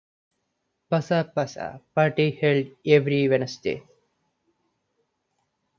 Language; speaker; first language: English; non-native, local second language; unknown